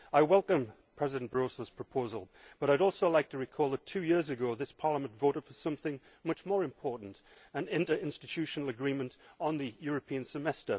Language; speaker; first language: English; native; English